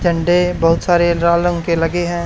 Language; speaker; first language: Hindi; native; Hindi